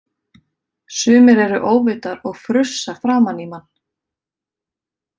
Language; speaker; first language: Icelandic; native; Icelandic